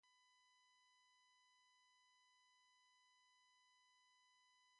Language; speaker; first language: English; native; English